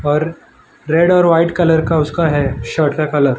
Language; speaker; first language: Hindi; non-native, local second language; Gujarati